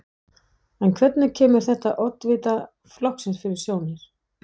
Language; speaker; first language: Icelandic; non-native, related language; Danish